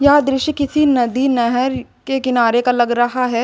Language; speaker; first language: Hindi; native; Hindi